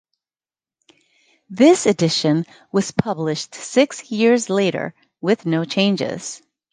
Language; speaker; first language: English; native; English